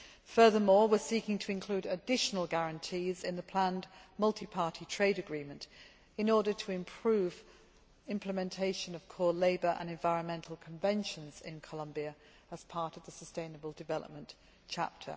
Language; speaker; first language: English; native; English